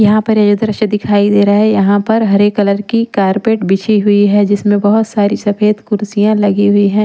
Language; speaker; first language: Hindi; non-native, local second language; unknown